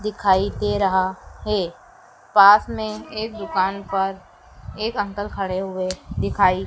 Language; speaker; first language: Hindi; native; Hindi